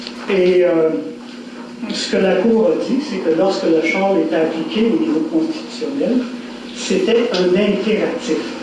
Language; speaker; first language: French; native; French